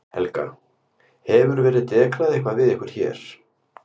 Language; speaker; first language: Icelandic; native; Icelandic